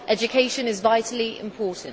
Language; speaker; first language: English; native; English